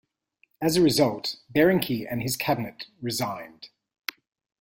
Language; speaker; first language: English; native; English